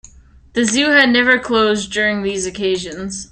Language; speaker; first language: English; native; English